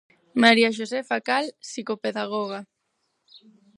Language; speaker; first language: Galician; non-native, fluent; Spanish